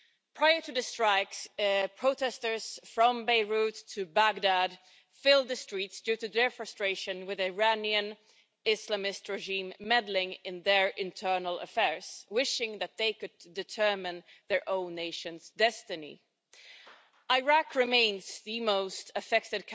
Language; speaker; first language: English; non-native, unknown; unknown